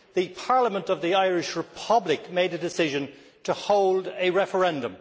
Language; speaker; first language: English; native; English